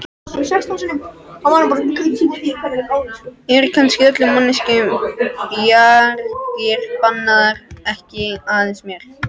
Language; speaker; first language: Icelandic; non-native, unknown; French